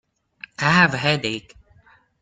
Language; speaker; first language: English; non-native, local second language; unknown